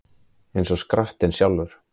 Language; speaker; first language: Icelandic; native; Icelandic